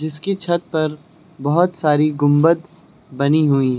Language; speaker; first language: Hindi; native; Hindi